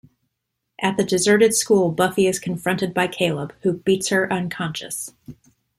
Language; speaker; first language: English; native; English